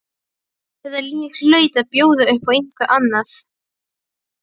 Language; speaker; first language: Icelandic; non-native, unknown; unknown